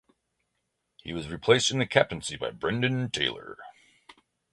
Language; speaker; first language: English; native; English